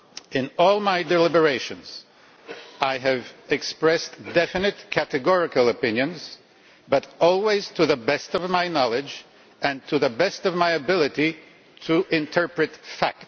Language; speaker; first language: English; non-native, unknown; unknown